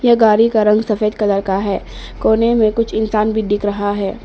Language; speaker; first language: Hindi; non-native, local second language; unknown